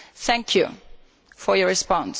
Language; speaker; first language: English; non-native, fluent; Italian